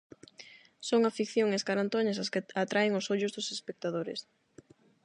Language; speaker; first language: Galician; non-native, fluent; Spanish